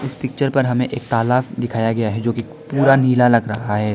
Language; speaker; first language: Hindi; non-native, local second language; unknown